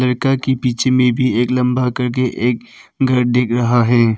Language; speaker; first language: Hindi; non-native, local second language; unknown